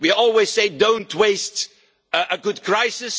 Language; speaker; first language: English; non-native, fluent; Dutch